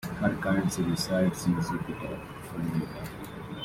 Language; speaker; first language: English; native; English